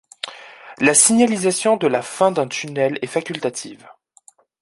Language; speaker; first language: French; native; French